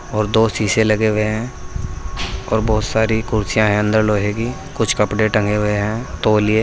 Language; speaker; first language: Hindi; native; Hindi